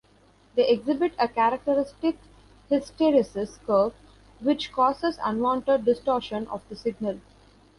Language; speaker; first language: English; non-native, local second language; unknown